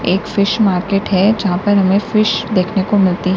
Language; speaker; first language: Hindi; native; Hindi